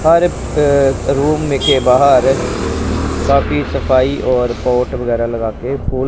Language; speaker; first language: Hindi; non-native, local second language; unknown